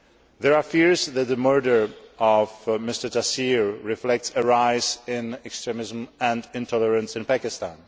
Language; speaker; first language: English; non-native, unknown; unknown